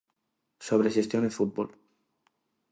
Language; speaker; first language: Galician; non-native, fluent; Spanish